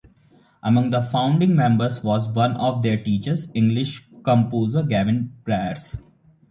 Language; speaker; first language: English; non-native, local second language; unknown